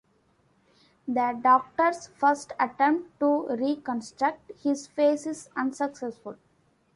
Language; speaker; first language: English; non-native, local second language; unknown